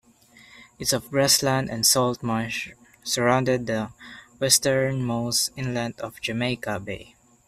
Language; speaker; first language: English; non-native, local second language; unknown